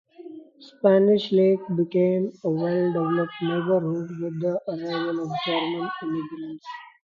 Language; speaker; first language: English; non-native, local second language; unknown